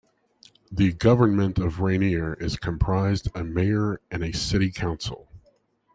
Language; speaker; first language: English; native; English